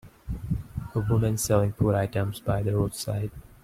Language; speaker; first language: English; non-native, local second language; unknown